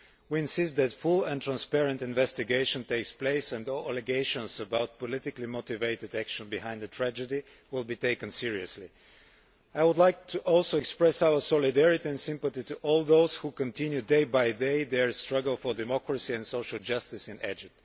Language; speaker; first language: English; non-native, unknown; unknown